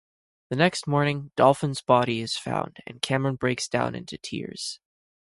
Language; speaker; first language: English; native; English